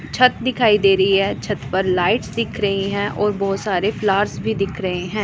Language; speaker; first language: Hindi; non-native, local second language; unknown